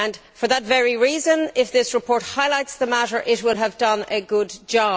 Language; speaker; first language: English; native; English